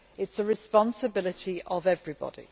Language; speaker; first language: English; native; English